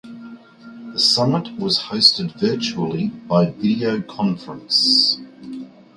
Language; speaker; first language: English; native; English